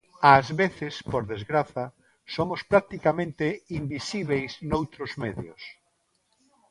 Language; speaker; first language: Galician; non-native, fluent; Spanish